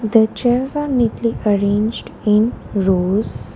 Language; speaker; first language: English; non-native, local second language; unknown